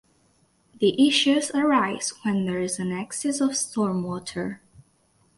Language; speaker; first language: English; non-native, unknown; Catalan